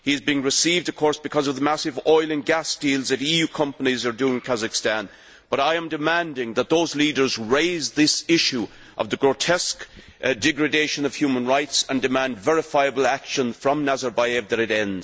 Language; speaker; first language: English; native; English